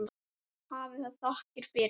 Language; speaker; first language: Icelandic; native; Icelandic